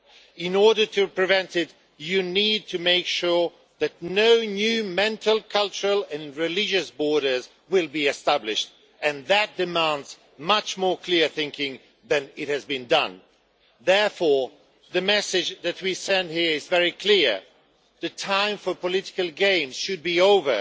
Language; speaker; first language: English; non-native, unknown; Swedish